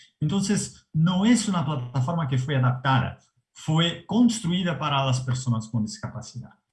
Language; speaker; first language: Spanish; non-native, related language; Portuguese